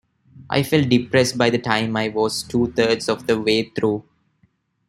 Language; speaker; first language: English; non-native, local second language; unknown